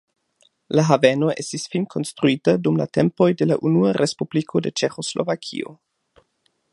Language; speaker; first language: Esperanto; non-native, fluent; German